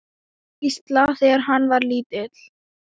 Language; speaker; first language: Icelandic; non-native, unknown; Thai